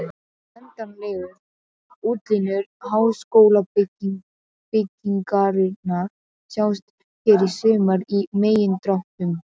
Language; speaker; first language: Icelandic; non-native, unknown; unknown